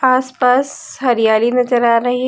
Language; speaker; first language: Hindi; native; Hindi